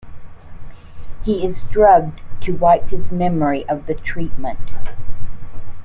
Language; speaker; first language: English; native; English